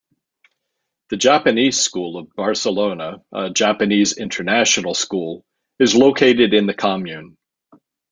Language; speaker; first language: English; native; English